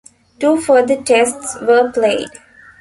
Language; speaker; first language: English; non-native, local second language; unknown